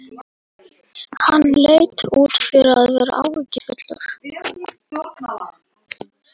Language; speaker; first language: Icelandic; non-native, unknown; Polish